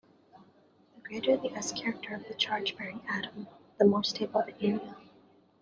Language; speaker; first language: English; native; English